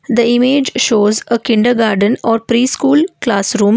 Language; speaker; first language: English; non-native, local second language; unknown